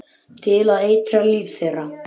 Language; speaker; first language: Icelandic; native; Icelandic